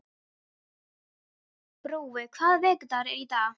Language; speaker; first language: Icelandic; non-native, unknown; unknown